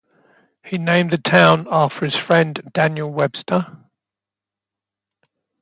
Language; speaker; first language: English; native; English